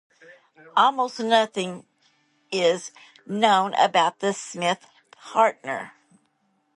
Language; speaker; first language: English; native; English